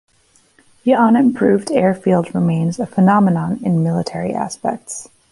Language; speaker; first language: English; native; English